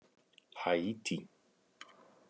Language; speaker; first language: Icelandic; native; Icelandic